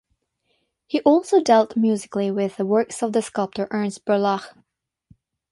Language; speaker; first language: English; non-native, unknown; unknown